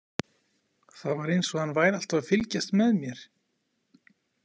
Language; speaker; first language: Icelandic; native; Icelandic